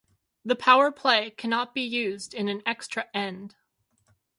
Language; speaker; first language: English; native; English